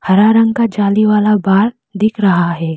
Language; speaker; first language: Hindi; non-native, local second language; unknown